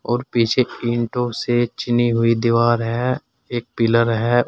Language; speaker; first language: Hindi; native; Hindi